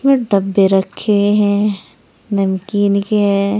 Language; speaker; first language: Hindi; native; Hindi